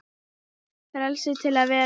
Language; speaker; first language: Icelandic; native; Icelandic